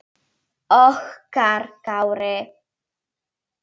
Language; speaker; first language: Icelandic; non-native, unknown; Polish